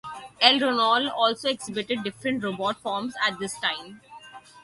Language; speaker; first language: English; non-native, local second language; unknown